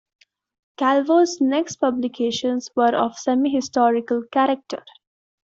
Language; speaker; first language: English; non-native, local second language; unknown